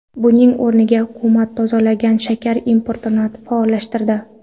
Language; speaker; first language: Uzbek; non-native, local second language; Kara-Kalpak